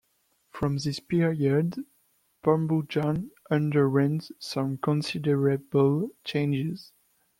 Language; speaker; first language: English; non-native, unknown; French